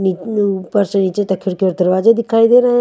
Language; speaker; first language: Hindi; native; Hindi